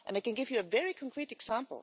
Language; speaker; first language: English; non-native, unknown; German